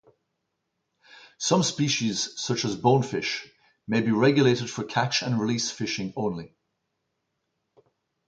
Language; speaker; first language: English; native; English